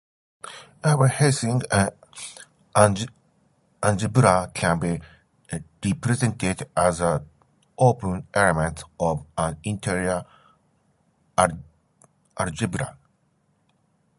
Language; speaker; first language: English; non-native, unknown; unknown